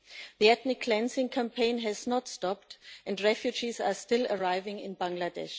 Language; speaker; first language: English; non-native, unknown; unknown